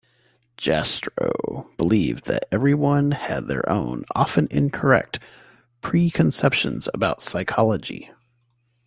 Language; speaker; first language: English; native; English